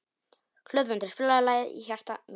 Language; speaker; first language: Icelandic; non-native, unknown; Polish